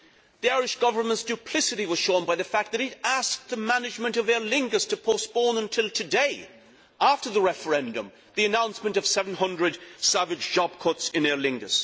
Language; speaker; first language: English; native; English